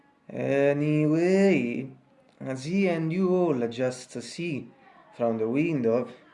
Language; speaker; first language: English; non-native, fluent; Italian